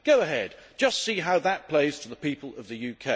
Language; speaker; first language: English; native; English